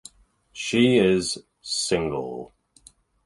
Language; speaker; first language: English; native; English